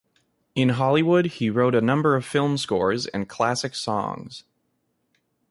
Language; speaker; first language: English; native; English